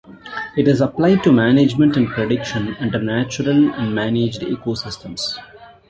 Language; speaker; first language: English; non-native, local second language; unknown